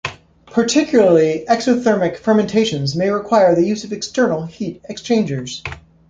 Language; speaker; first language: English; native; English